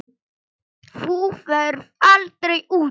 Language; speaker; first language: Icelandic; non-native, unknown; Polish